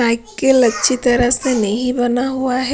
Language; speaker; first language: Hindi; non-native, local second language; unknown